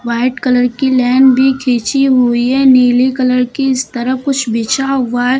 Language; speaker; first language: Hindi; native; Hindi